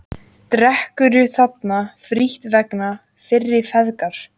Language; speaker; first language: Icelandic; native; Icelandic